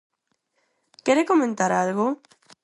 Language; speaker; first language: Galician; non-native, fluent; Spanish